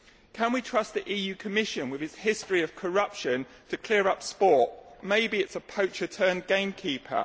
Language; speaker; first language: English; native; English